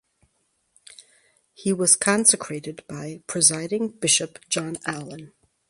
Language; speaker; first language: English; native; English